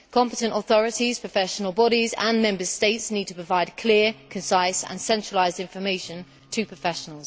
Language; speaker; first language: English; native; English